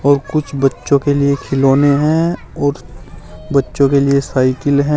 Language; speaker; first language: Hindi; native; Hindi